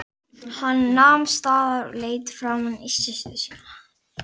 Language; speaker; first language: Icelandic; native; Icelandic